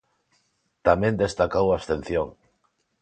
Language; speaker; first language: Galician; non-native, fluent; Spanish